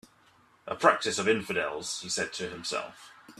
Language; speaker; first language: English; native; English